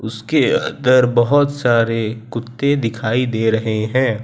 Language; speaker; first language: Hindi; non-native, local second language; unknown